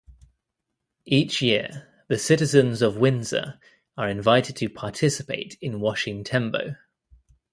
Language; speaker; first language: English; native; English